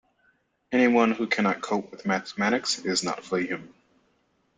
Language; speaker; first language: English; native; English